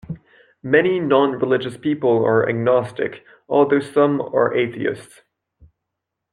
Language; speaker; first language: English; non-native, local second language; French